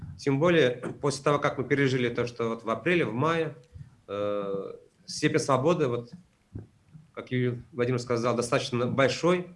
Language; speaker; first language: Russian; native; Russian